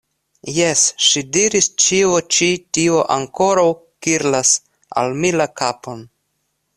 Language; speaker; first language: Esperanto; non-native, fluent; Russian